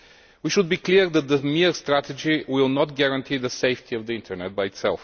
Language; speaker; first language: English; non-native, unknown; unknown